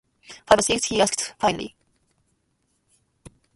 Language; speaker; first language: English; non-native, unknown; Japanese